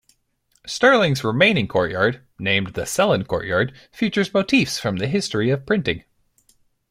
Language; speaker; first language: English; native; English